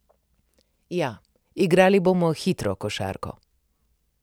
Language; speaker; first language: Slovenian; native; Slovenian